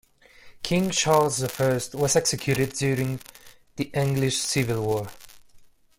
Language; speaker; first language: English; non-native, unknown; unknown